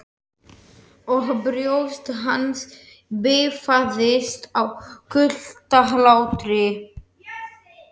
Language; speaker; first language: Icelandic; non-native, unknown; Slovak